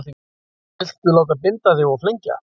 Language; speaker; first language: Icelandic; native; Icelandic